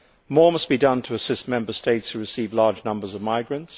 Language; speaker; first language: English; native; English